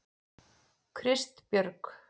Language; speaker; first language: Icelandic; native; Icelandic